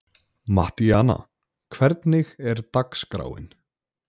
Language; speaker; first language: Icelandic; native; Icelandic